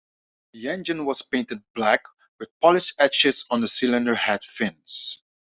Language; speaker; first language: English; non-native, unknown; Dutch